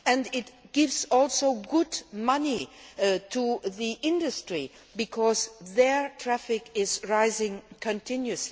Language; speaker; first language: English; non-native, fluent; Luxembourgish